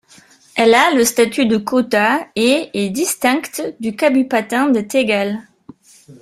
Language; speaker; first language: French; non-native, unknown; German